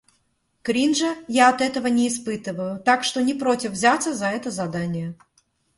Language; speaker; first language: Russian; native; Russian